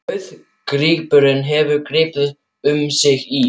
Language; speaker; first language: Icelandic; non-native, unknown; German